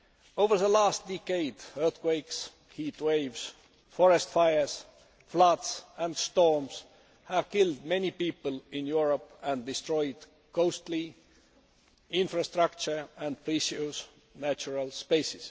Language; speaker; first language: English; non-native, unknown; Estonian